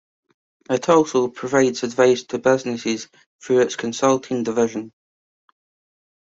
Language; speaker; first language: English; native; English